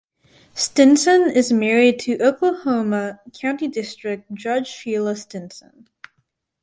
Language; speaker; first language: English; native; English